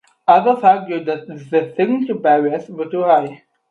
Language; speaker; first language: English; non-native, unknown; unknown